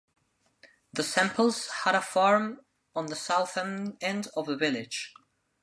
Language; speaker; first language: English; non-native, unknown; Spanish